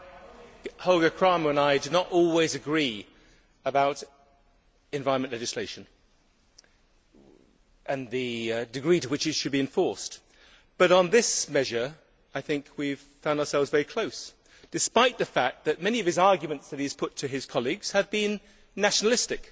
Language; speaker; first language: English; native; English